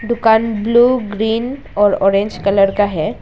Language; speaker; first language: Hindi; non-native, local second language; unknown